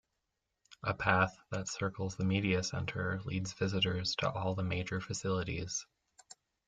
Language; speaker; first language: English; native; English